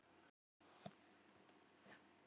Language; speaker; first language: Icelandic; non-native, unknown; Polish